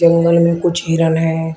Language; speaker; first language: Hindi; native; Hindi